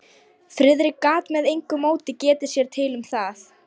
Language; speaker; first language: Icelandic; non-native, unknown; Lithuanian